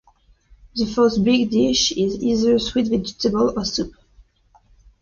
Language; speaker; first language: English; non-native, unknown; French